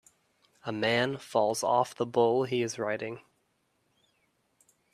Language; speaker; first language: English; native; English